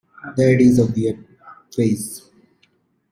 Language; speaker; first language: English; non-native, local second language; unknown